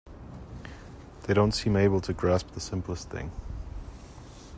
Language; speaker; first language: English; non-native, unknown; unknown